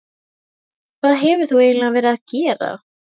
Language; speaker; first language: Icelandic; native; Icelandic